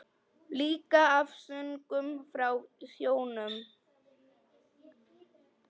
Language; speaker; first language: Icelandic; non-native, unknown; Polish